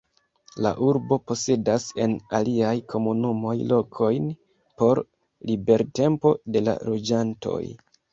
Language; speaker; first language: Esperanto; non-native, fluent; Kinyarwanda